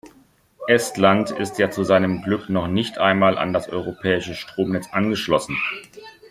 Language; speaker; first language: German; native; German